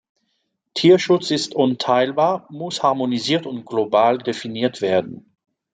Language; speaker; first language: German; non-native, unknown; French